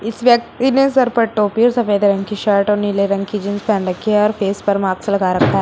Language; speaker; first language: Hindi; native; Hindi